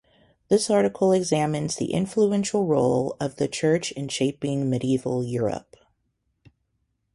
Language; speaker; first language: English; native; English